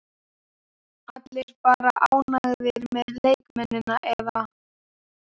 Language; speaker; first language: Icelandic; native; Icelandic